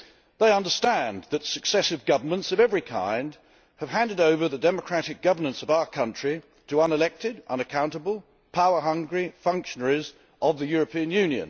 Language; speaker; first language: English; native; English